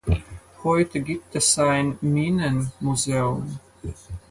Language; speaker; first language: German; non-native, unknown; Latvian